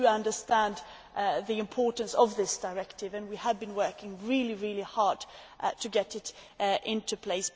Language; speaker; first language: English; non-native, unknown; Swedish